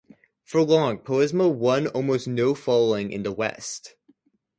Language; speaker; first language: English; native; English